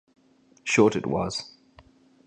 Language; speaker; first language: English; native; English